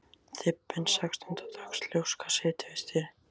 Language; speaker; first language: Icelandic; native; Icelandic